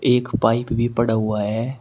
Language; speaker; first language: Hindi; native; Hindi